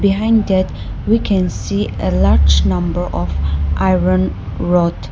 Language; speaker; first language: English; non-native, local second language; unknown